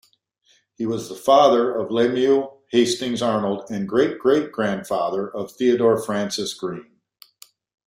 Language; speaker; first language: English; native; English